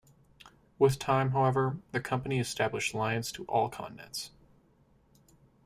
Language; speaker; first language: English; native; English